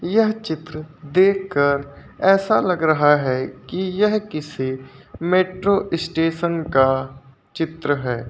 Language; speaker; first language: Hindi; native; Hindi